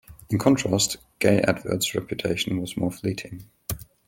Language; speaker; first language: English; non-native, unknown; German